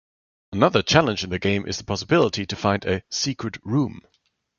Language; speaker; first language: English; non-native, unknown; German